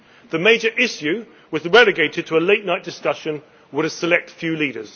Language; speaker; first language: English; native; English